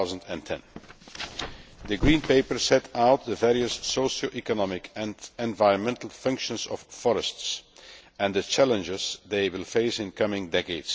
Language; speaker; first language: English; non-native, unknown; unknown